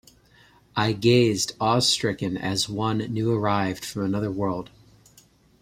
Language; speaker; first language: English; native; English